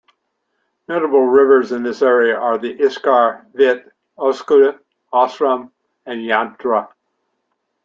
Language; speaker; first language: English; native; English